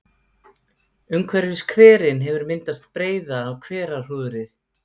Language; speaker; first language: Icelandic; native; Icelandic